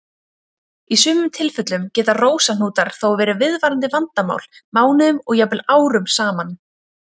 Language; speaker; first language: Icelandic; native; Icelandic